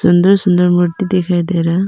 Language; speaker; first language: Hindi; non-native, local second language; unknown